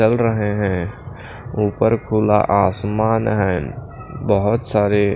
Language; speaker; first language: Hindi; non-native, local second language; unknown